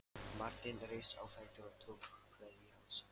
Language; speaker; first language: Icelandic; non-native, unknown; Lithuanian